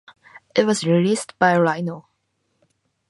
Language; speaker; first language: English; non-native, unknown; Japanese